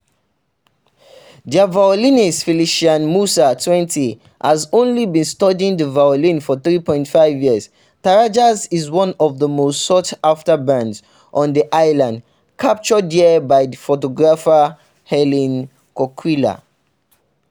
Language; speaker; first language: English; non-native, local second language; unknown